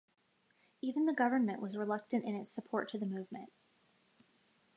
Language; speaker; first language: English; native; English